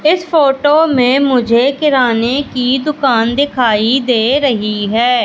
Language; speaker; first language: Hindi; native; Hindi